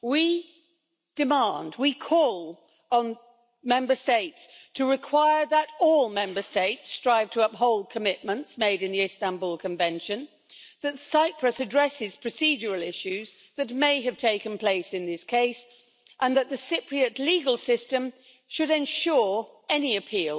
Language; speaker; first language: English; native; English